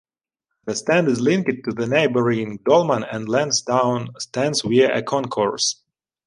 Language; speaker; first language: English; non-native, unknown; Ukrainian